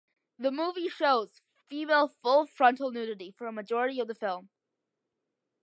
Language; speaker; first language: English; early bilingual, other home language; Malayalam